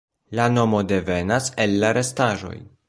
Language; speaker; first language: Esperanto; non-native, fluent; Polish